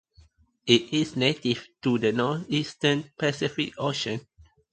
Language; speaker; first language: English; non-native, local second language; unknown